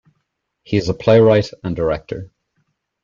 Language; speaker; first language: English; native; English